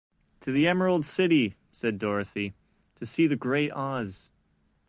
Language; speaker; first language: English; native; English